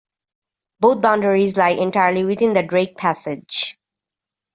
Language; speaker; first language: English; native; English